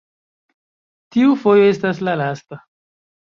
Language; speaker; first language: Esperanto; non-native, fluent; Chinese